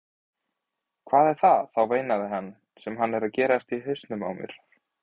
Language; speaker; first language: Icelandic; native; Icelandic